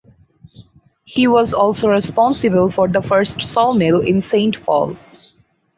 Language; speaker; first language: English; non-native, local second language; Bangla